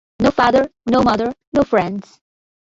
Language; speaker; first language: English; non-native, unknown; Bangla